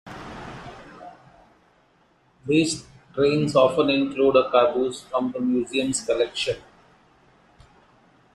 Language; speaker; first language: English; non-native, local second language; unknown